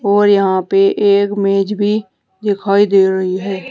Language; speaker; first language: Hindi; native; Hindi